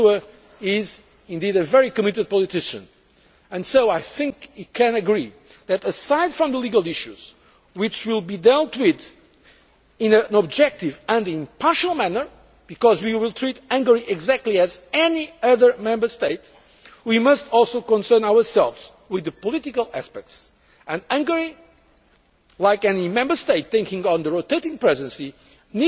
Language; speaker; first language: English; non-native, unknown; Portuguese